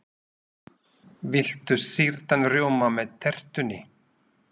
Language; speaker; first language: Icelandic; non-native, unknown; Slovak